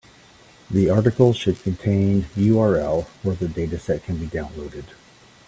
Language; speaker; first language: English; native; English